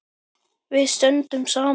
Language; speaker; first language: Icelandic; native; Icelandic